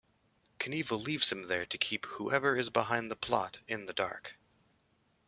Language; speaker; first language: English; native; English